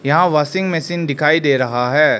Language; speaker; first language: Hindi; non-native, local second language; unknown